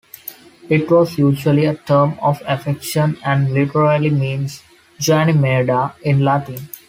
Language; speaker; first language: English; non-native, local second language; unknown